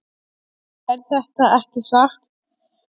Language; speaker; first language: Icelandic; non-native, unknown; Polish